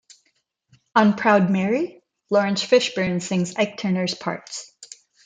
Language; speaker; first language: English; non-native, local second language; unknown